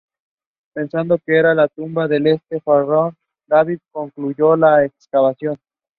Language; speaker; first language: English; non-native, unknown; Spanish